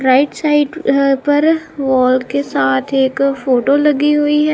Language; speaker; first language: Hindi; non-native, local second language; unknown